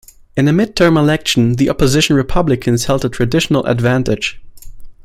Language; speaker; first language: English; non-native, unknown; German